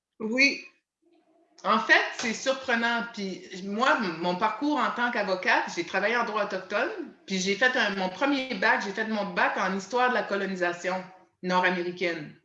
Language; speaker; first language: French; native; French